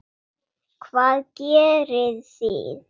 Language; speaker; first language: Icelandic; non-native, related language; Swedish